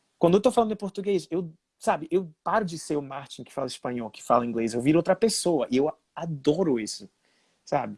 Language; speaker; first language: Portuguese; non-native, fluent; Spanish